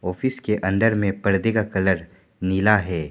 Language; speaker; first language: Hindi; non-native, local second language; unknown